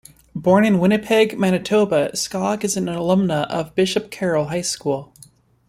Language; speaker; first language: English; native; English